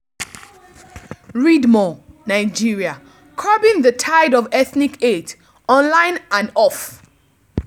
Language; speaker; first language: English; non-native, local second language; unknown